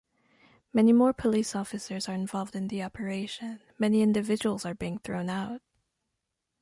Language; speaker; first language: English; non-native, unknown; French